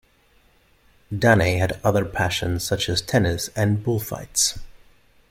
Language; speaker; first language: English; non-native, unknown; German